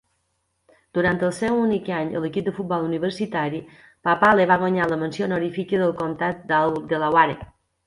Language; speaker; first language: Catalan; native; Catalan